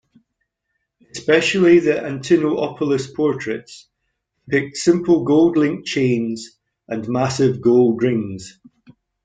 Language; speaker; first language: English; native; English